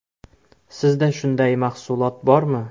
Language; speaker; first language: Uzbek; native; Uzbek